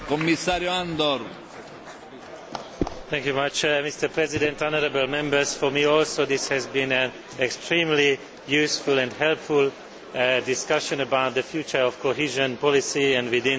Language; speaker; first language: English; non-native, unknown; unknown